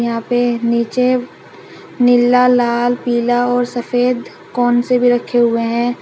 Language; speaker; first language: Hindi; native; Hindi